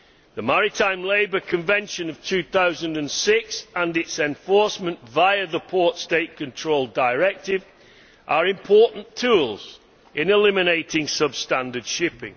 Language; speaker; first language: English; native; English